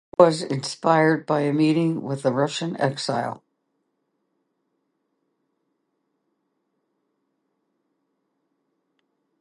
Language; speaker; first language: English; native; English